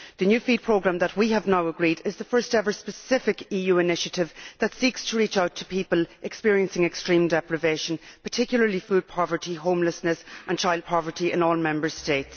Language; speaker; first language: English; native; English